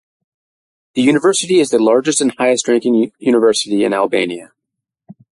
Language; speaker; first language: English; native; English